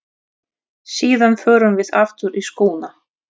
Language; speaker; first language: Icelandic; non-native, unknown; Russian